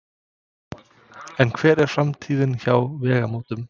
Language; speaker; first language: Icelandic; non-native, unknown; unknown